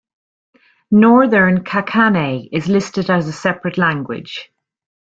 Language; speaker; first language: English; native; English